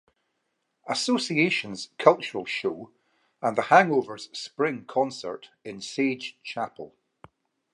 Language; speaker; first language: English; native; English